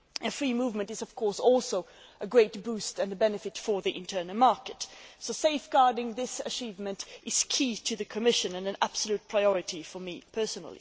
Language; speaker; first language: English; non-native, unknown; Swedish